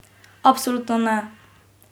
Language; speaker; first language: Slovenian; native; Slovenian